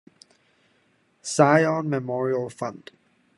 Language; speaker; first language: English; non-native, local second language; Cantonese